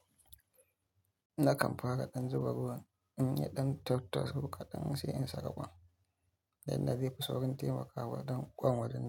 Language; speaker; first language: Hausa; native; Hausa